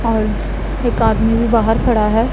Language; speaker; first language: Hindi; non-native, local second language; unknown